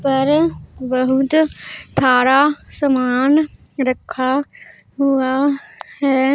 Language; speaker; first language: Hindi; non-native, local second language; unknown